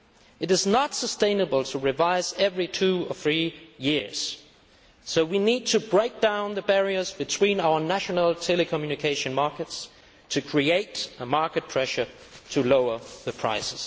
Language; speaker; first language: English; non-native, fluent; Danish